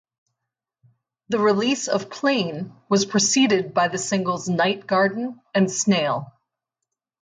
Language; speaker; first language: English; native; English